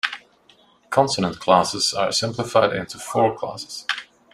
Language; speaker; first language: English; non-native, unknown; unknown